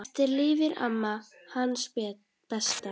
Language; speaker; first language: Icelandic; native; Icelandic